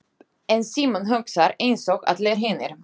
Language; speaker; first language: Icelandic; non-native, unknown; Slovak